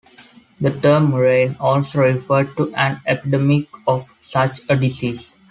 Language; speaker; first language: English; non-native, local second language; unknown